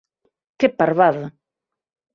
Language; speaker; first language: Galician; non-native, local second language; Spanish